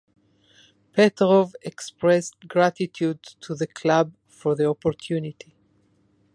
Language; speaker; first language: English; non-native, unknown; Spanish